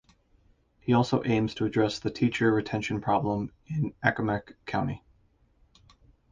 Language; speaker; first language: English; native; English